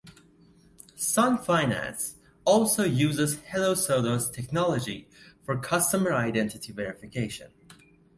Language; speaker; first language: English; non-native, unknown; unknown